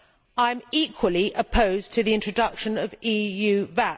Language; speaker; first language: English; native; English